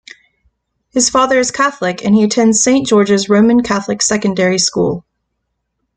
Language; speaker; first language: English; native; English